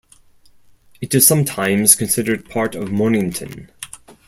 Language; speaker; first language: English; non-native, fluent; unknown